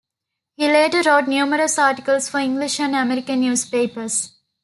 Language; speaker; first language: English; non-native, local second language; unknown